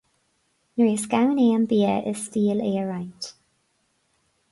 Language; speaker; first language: Irish; non-native, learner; English